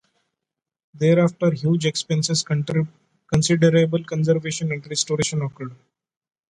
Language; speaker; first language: English; non-native, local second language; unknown